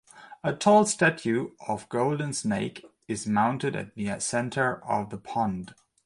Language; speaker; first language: English; non-native, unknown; German